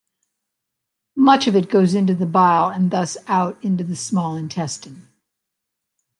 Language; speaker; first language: English; native; English